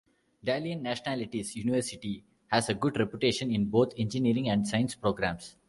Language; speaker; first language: English; non-native, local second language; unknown